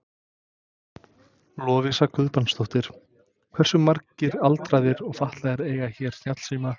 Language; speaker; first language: Icelandic; non-native, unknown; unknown